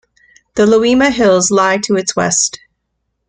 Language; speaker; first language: English; native; English